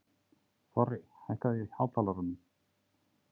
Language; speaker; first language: Icelandic; native; Icelandic